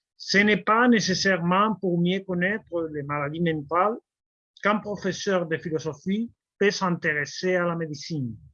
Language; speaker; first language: French; non-native, fluent; Spanish